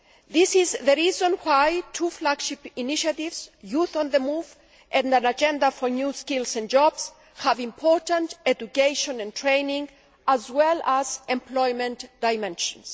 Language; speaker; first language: English; non-native, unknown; Greek